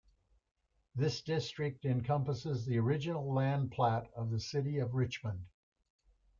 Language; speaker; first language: English; native; English